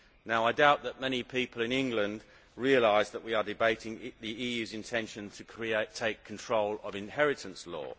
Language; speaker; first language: English; native; English